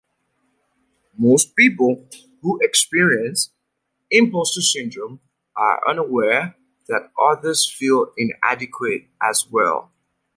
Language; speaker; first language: English; native; English